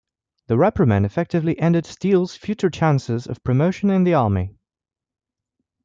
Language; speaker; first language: English; non-native, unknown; French